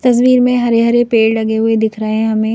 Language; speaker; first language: Hindi; native; Hindi